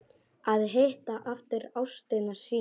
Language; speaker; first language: Icelandic; non-native, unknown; Polish